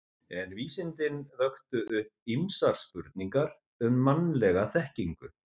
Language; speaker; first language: Icelandic; native; Icelandic